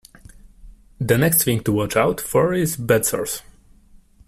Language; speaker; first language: English; non-native, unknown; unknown